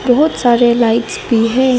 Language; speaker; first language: Hindi; non-native, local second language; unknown